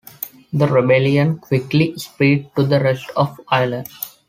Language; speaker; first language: English; non-native, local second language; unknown